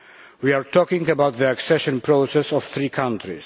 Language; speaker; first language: English; non-native, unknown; Polish